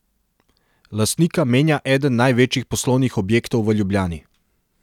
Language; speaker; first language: Slovenian; non-native, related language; Serbian